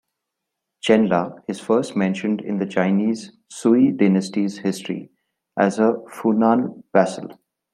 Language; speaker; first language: English; non-native, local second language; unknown